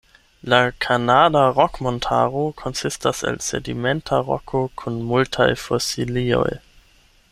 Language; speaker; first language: Esperanto; non-native, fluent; German